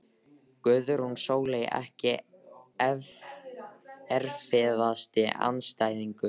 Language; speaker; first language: Icelandic; native; Icelandic